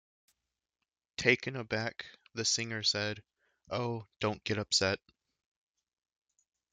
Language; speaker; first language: English; native; English